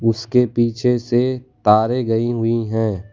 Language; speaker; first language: Hindi; non-native, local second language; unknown